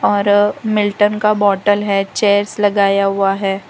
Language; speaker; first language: Hindi; non-native, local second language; Gujarati